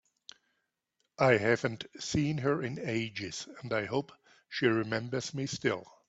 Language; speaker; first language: English; native; English